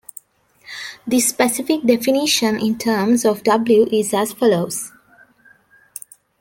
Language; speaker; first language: English; non-native, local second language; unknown